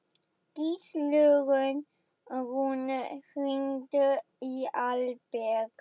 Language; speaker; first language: Icelandic; non-native, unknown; German